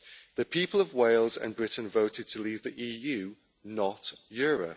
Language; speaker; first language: English; native; English